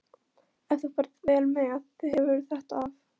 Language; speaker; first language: Icelandic; non-native, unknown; Polish